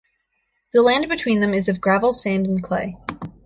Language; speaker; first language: English; native; English